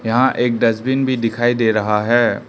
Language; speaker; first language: Hindi; non-native, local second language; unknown